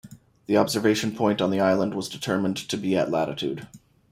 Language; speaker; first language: English; native; English